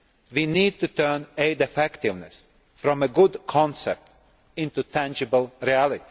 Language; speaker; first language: English; non-native, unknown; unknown